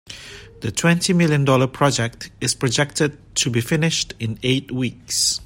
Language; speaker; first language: English; non-native, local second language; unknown